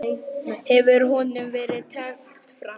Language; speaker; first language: Icelandic; native; Icelandic